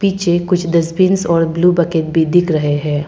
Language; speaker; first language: Hindi; non-native, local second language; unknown